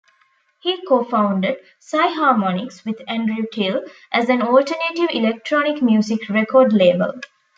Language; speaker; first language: English; non-native, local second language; Tamil